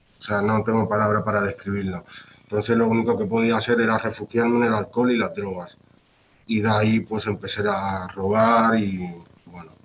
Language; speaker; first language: Spanish; native; Spanish